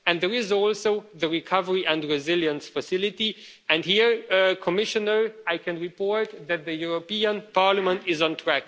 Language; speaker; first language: English; non-native, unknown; Romanian